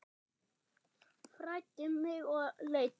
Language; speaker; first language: Icelandic; non-native, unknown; German